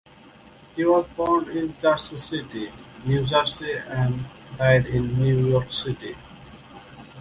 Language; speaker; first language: English; native; English